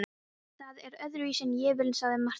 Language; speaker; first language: Icelandic; non-native, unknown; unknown